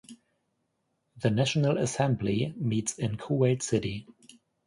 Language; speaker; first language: English; non-native, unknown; German